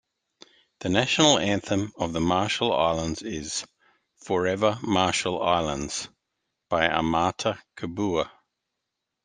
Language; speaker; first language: English; native; English